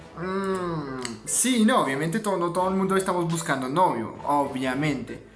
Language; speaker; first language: Spanish; non-native, fluent; French